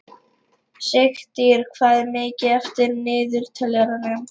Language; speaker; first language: Icelandic; non-native, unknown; Lithuanian